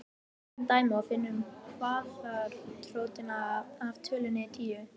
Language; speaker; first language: Icelandic; native; Icelandic